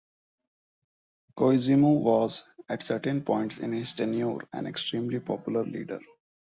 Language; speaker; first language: English; non-native, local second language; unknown